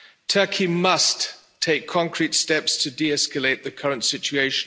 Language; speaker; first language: English; non-native, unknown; German